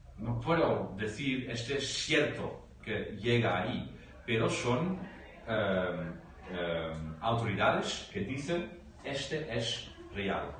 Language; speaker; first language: Spanish; non-native, fluent; Dutch